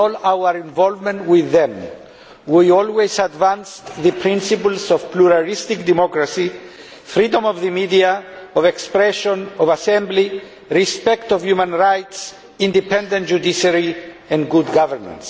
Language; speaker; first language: English; non-native, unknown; Greek